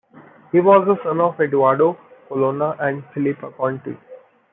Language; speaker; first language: English; non-native, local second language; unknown